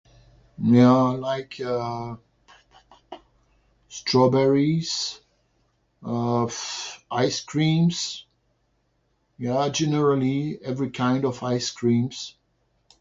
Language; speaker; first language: English; non-native, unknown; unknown